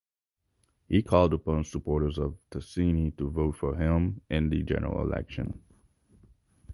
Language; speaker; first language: English; non-native, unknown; Haitian Creole